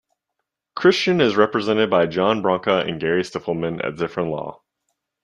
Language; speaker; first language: English; native; English